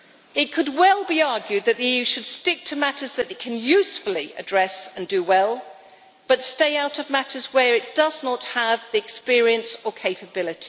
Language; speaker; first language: English; native; English